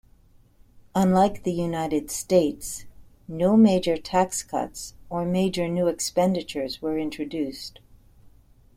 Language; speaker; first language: English; native; English